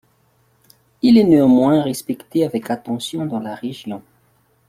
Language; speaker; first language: French; non-native, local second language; Malagasy